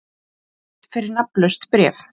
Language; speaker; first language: Icelandic; native; Icelandic